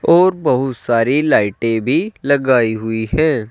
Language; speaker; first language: Hindi; native; Hindi